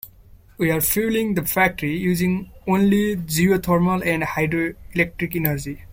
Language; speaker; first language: English; non-native, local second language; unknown